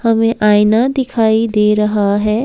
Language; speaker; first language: Hindi; non-native, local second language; Assamese